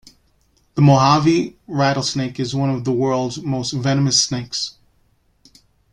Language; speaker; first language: English; native; English